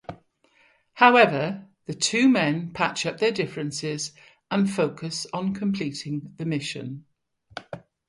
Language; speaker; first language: English; native; English